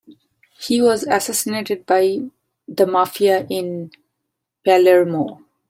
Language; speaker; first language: English; non-native, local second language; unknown